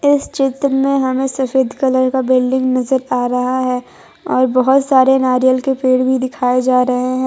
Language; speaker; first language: Hindi; non-native, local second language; Gujarati